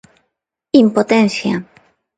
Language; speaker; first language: Galician; non-native, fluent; Spanish